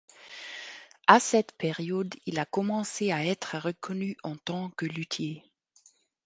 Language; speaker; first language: French; non-native, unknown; German